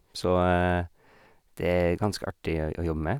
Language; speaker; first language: Norwegian; non-native, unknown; English